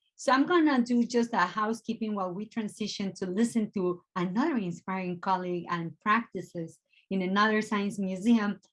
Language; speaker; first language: English; non-native, fluent; Spanish